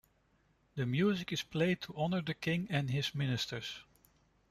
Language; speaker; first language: English; non-native, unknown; Dutch